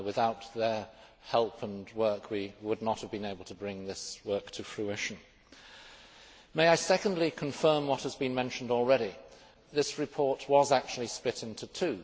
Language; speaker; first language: English; native; English